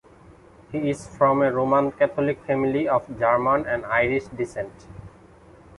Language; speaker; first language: English; non-native, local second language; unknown